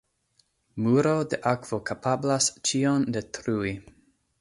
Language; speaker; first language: Esperanto; non-native, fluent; English